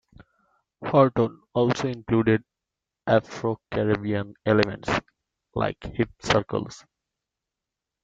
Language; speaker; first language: English; non-native, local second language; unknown